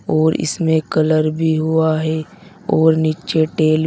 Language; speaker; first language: Hindi; native; Hindi